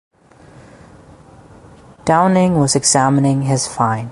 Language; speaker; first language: English; native; English